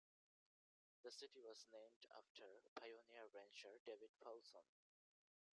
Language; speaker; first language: English; native; English